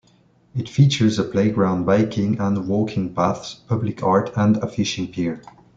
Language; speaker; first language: English; non-native, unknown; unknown